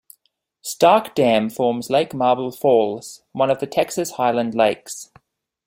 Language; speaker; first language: English; native; English